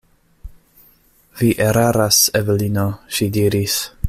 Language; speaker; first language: Esperanto; non-native, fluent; English